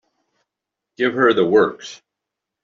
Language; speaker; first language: English; native; English